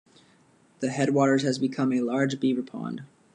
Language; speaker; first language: English; native; English